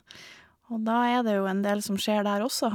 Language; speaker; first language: Norwegian; native; Norwegian